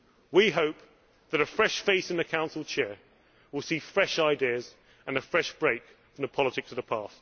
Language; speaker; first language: English; native; English